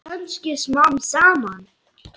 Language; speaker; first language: Icelandic; non-native, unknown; Lithuanian